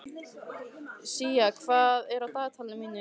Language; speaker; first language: Icelandic; native; Icelandic